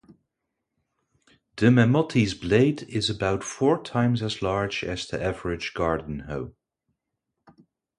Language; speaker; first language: English; non-native, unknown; Dutch